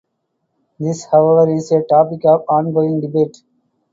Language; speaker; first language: English; non-native, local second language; Tamil